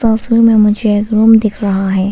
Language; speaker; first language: Hindi; non-native, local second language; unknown